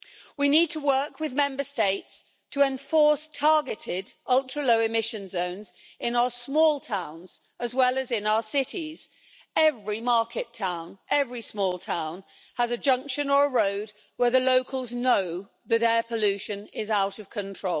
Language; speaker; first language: English; native; English